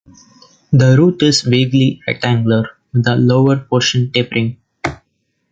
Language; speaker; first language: English; non-native, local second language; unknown